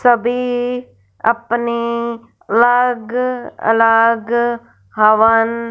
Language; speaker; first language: Hindi; non-native, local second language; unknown